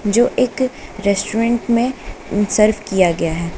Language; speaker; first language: Hindi; native; Hindi